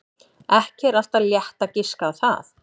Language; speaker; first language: Icelandic; native; Icelandic